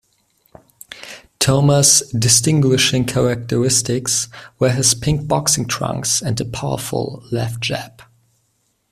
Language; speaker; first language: English; non-native, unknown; German